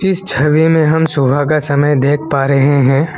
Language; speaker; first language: Hindi; non-native, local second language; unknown